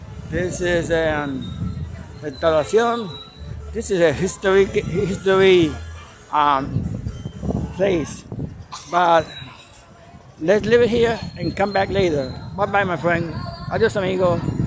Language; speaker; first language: English; non-native, fluent; Spanish